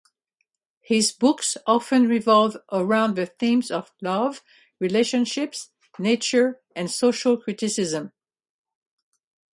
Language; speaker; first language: English; native; English